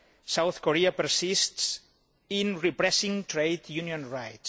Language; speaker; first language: English; non-native, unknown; Catalan